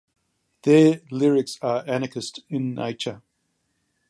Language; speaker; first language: English; native; English